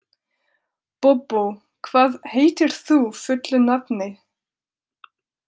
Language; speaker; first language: Icelandic; non-native, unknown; French